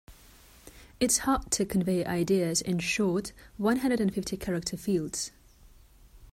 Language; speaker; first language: English; non-native, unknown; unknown